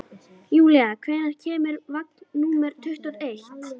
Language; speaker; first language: Icelandic; native; Icelandic